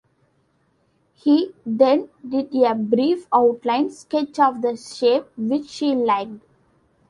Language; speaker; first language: English; non-native, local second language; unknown